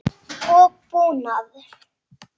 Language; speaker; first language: Icelandic; native; Icelandic